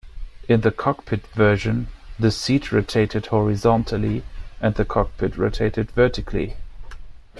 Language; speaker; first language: English; non-native, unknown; German